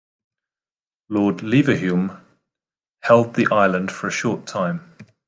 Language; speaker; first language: English; native; English